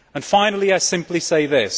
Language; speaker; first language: English; native; English